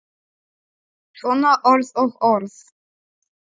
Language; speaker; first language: Icelandic; non-native, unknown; Polish